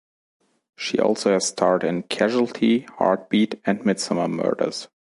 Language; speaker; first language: English; non-native, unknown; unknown